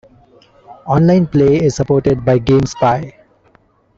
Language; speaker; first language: English; non-native, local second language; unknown